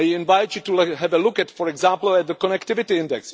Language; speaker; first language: English; non-native, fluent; Czech